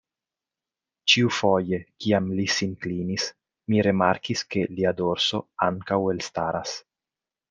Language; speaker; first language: Esperanto; non-native, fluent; Italian